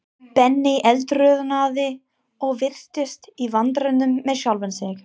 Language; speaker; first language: Icelandic; non-native, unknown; English